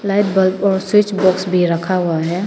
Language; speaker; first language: Hindi; non-native, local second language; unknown